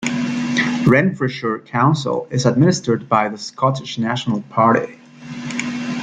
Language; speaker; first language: English; native; English